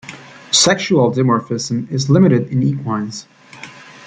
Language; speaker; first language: English; native; English